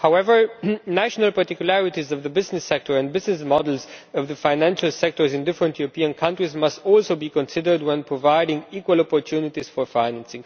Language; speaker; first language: English; non-native, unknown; Romanian